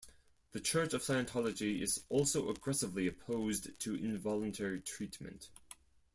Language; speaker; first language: English; non-native, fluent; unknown